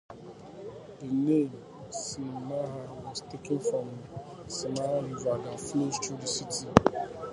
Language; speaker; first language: English; native; English